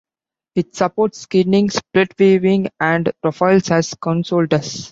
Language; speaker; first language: English; non-native, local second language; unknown